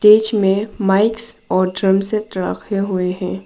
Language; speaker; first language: Hindi; non-native, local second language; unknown